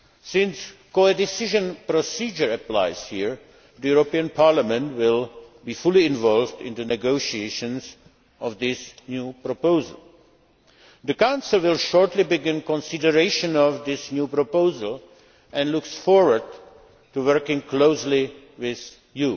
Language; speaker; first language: English; non-native, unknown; Czech